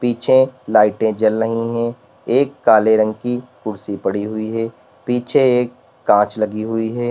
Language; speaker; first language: Hindi; native; Hindi